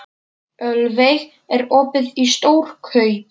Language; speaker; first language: Icelandic; non-native, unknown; Polish